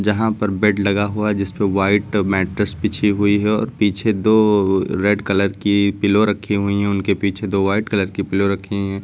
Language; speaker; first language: Hindi; native; Hindi